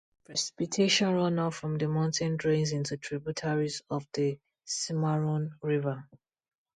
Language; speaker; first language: English; non-native, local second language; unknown